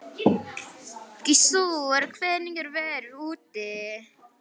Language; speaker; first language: Icelandic; non-native, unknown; Polish